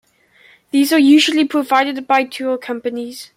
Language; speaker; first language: English; native; English